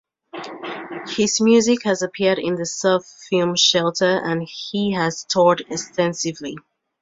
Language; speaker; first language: English; native; English